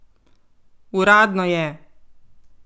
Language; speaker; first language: Slovenian; native; Slovenian